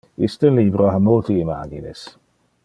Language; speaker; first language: Interlingua; non-native, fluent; Dutch